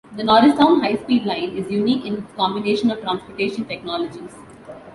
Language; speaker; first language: English; non-native, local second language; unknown